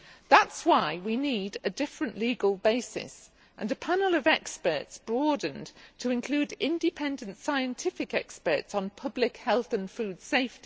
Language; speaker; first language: English; native; English